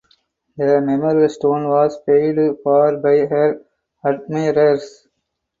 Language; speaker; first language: English; non-native, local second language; Tamil